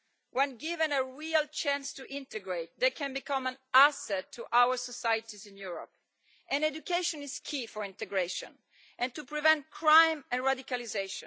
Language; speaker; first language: English; non-native, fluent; Italian